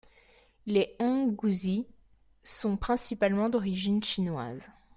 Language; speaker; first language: French; native; French